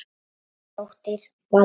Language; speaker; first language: Icelandic; native; Icelandic